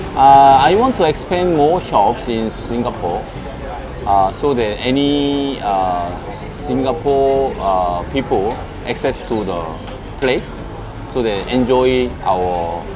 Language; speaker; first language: English; non-native, fluent; Korean